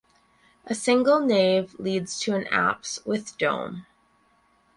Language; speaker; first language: English; native; English